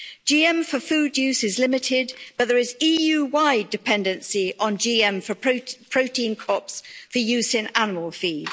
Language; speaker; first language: English; native; English